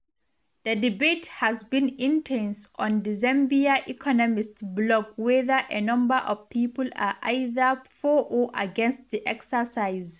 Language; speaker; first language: English; non-native, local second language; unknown